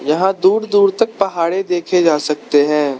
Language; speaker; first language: Hindi; non-native, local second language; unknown